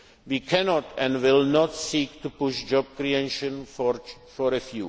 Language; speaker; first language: English; non-native, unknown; Czech